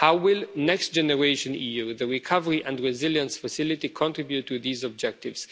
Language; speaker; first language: English; non-native, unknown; Romanian